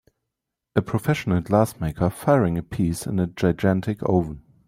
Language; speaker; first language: English; non-native, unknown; German